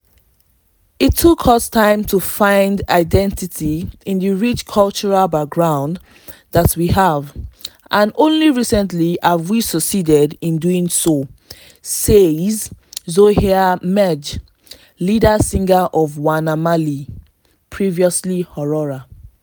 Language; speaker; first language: English; non-native, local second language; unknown